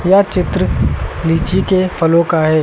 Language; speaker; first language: Hindi; native; Hindi